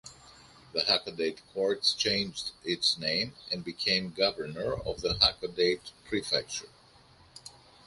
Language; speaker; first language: English; non-native, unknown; Greek